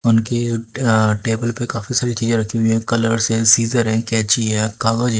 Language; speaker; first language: Hindi; native; Hindi